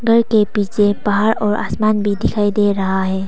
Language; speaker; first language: Hindi; non-native, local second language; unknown